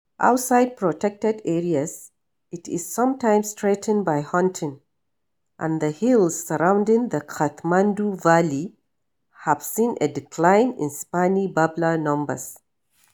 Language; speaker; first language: English; non-native, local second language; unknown